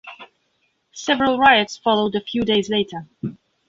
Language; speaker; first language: English; non-native, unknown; Belarusian